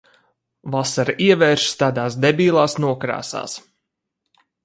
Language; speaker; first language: Latvian; native; Latvian